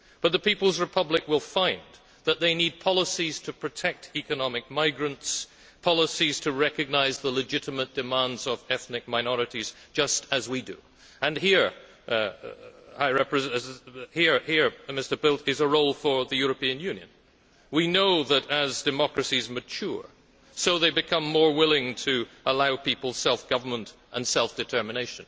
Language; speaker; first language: English; native; English